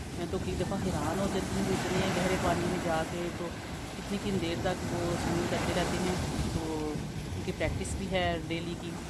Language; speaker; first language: Urdu; non-native, local second language; Punjabi